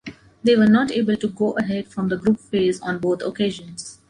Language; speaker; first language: English; non-native, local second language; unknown